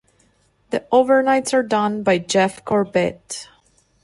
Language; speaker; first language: English; non-native, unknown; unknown